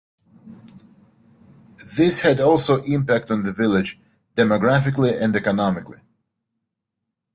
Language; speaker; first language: English; native; English